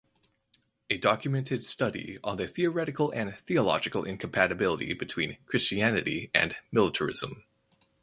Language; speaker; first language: English; native; English